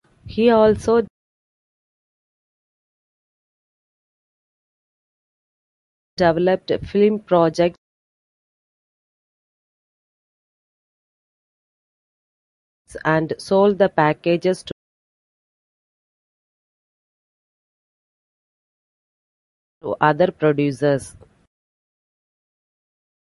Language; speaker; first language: English; non-native, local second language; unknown